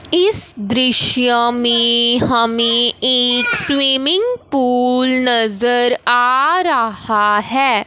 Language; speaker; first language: Hindi; non-native, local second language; Punjabi